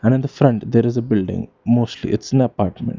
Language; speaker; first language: English; non-native, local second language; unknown